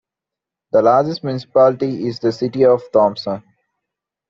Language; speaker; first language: English; non-native, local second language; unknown